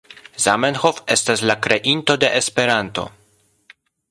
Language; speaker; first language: Esperanto; non-native, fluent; Polish